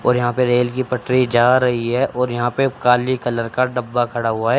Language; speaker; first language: Hindi; native; Hindi